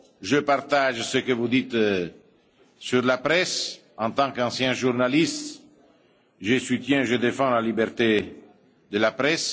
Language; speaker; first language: French; non-native, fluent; Italian